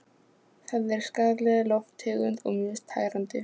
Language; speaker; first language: Icelandic; non-native, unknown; Polish